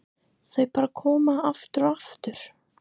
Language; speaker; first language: Icelandic; non-native, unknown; English